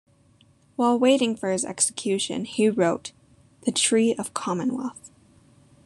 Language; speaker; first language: English; native; English